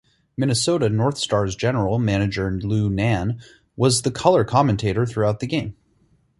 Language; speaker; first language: English; native; English